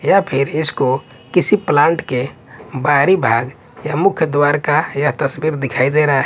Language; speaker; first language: Hindi; non-native, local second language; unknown